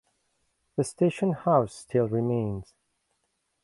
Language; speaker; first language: English; non-native, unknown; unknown